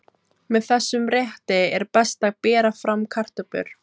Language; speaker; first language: Icelandic; non-native, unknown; Filipino